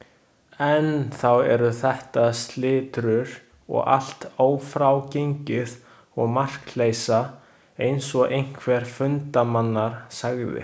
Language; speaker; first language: Icelandic; non-native, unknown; Chinese